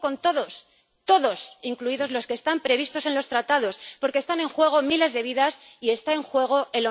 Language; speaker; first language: Spanish; native; Spanish